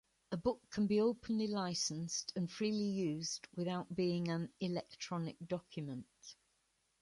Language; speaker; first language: English; native; English